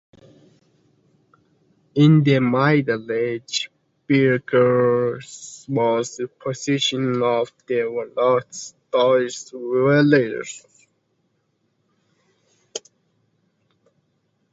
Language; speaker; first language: English; native; English